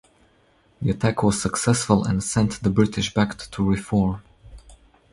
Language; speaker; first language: English; non-native, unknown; Croatian